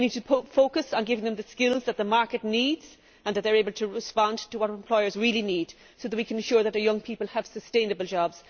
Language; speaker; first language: English; native; English